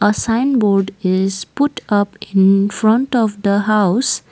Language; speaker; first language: English; non-native, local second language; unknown